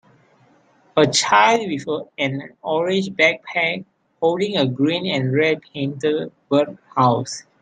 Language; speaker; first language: English; non-native, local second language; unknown